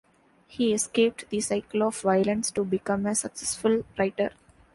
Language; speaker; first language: English; non-native, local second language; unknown